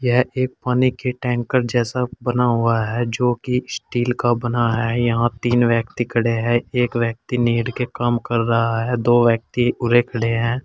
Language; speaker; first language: Hindi; native; Hindi